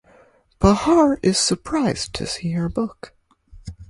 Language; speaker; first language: English; native; English